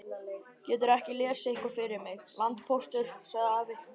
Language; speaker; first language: Icelandic; native; Icelandic